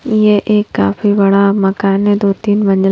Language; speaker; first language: Hindi; native; Hindi